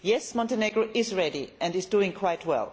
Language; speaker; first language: English; non-native, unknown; German